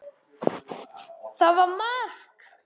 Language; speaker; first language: Icelandic; native; Icelandic